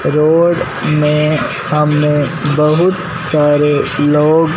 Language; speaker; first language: Hindi; non-native, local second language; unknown